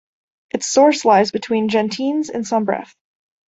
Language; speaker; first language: English; native; English